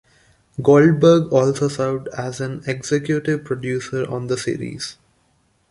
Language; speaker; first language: English; non-native, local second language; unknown